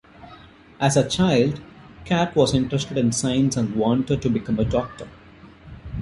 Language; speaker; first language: English; non-native, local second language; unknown